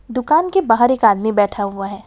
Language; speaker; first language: Hindi; non-native, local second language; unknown